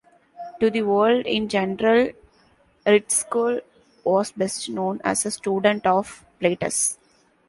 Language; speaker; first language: English; non-native, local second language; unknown